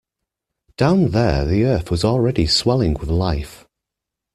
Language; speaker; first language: English; native; English